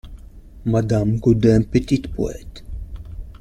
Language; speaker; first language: French; non-native, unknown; Italian